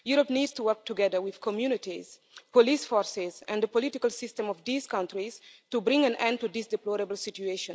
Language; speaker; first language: English; non-native, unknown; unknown